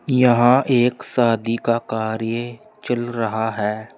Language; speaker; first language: Hindi; native; Hindi